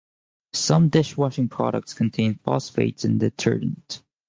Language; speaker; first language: English; native; English